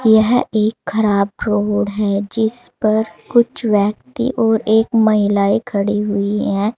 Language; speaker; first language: Hindi; native; Hindi